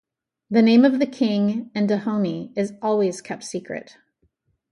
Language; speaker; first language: English; native; English